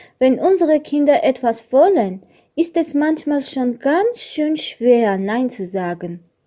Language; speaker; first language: German; non-native, learner; Armenian